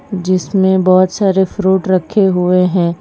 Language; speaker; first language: Hindi; non-native, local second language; Gujarati